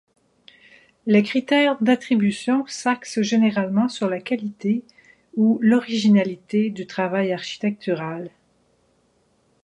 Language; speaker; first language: French; native; French